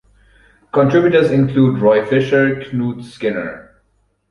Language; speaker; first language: English; non-native, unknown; German